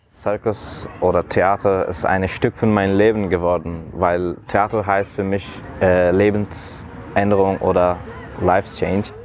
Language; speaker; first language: German; non-native, fluent; Persian